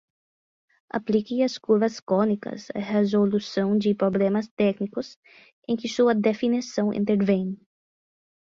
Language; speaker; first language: Portuguese; non-native, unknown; English